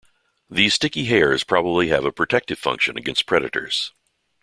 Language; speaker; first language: English; native; English